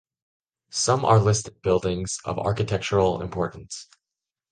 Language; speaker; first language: English; non-native, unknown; Chinese